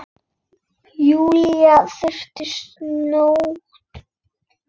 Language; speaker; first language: Icelandic; native; Icelandic